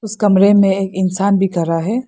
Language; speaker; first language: Hindi; non-native, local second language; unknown